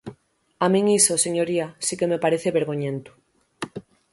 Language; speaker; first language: Galician; native; Galician